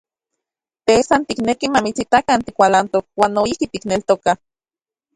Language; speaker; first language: Central Puebla Nahuatl; native; Central Puebla Nahuatl